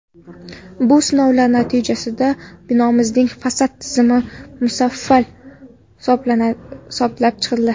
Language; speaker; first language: Uzbek; non-native, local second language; Kara-Kalpak